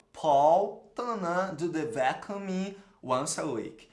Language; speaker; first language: English; non-native, fluent; Portuguese